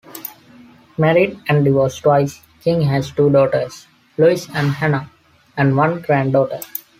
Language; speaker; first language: English; non-native, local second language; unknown